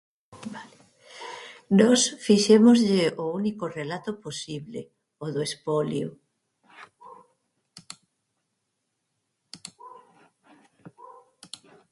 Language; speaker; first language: Galician; native; Galician